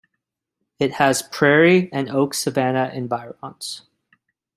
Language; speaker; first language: English; native; English